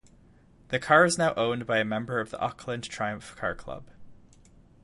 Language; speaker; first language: English; native; English